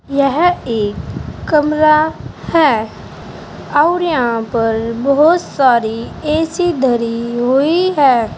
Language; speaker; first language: Hindi; native; Hindi